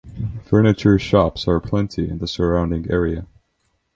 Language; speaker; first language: English; non-native, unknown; Estonian